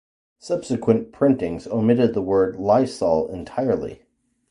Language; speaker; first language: English; native; English